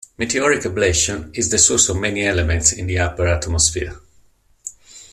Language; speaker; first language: English; non-native, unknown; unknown